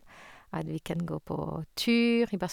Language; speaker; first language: Norwegian; non-native, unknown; French